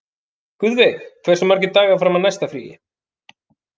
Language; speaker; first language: Icelandic; native; Icelandic